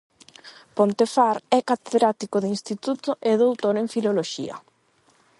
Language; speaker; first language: Galician; non-native, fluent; Spanish